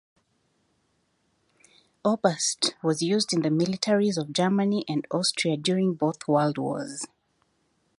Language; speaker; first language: English; non-native, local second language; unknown